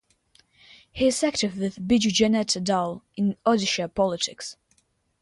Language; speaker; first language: English; non-native, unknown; Russian